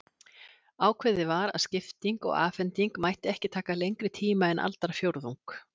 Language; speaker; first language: Icelandic; native; Icelandic